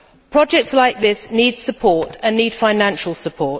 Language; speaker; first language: English; native; English